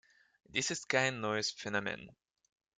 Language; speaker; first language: German; non-native, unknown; Russian